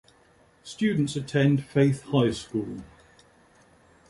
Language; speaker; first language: English; native; English